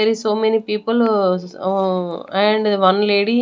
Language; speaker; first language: English; non-native, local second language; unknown